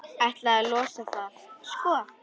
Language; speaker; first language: Icelandic; native; Icelandic